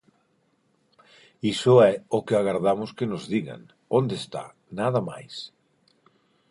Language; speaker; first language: Galician; non-native, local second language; Spanish